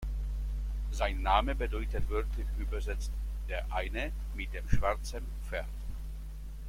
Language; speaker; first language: German; non-native, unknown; Czech